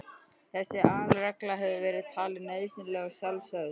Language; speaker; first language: Icelandic; native; Icelandic